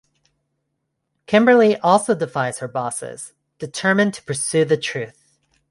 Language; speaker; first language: English; non-native, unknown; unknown